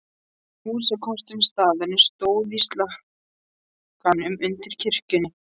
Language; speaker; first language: Icelandic; non-native, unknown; English